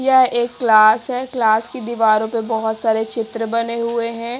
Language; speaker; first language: Hindi; native; Hindi